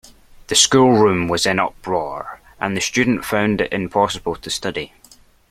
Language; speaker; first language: English; native; English